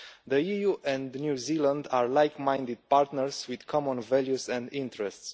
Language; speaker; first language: English; non-native, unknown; Romanian